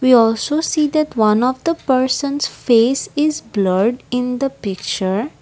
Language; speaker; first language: English; non-native, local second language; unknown